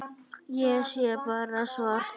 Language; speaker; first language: Icelandic; native; Icelandic